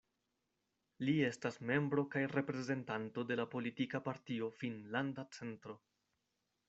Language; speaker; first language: Esperanto; non-native, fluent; Spanish